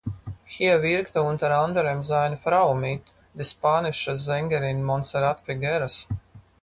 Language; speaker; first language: German; non-native, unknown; Latvian